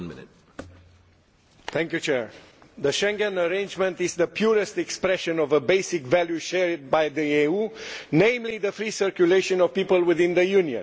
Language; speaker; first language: English; non-native, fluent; Romanian